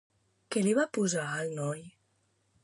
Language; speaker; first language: Catalan; native; Catalan